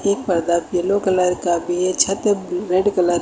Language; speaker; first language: Hindi; native; Hindi